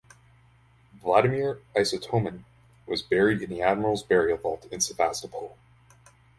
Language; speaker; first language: English; native; English